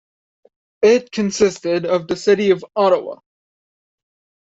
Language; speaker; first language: English; native; English